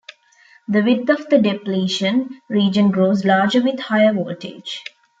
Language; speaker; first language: English; non-native, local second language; Tamil